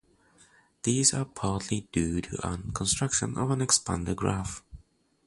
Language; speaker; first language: English; non-native, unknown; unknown